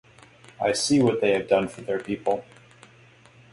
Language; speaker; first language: English; native; English